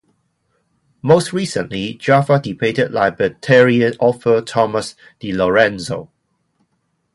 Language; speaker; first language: English; non-native, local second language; Cantonese